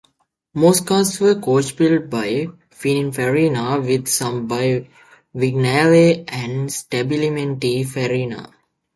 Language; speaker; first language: English; native; English